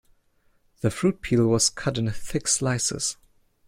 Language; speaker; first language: English; non-native, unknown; German